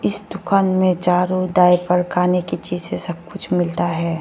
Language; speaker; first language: Hindi; non-native, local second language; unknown